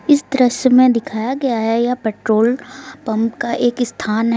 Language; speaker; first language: Hindi; native; Hindi